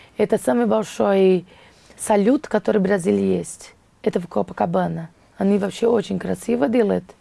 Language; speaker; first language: Russian; non-native, fluent; Portuguese